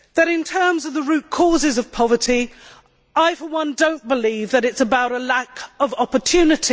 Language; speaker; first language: English; native; English